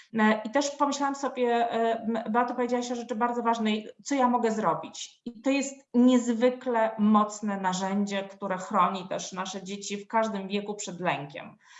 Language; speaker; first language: Polish; native; Polish